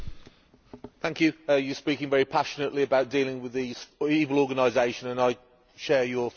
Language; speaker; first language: English; native; English